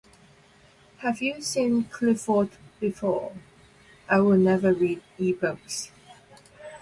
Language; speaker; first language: English; non-native, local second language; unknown